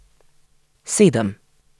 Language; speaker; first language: Slovenian; native; Slovenian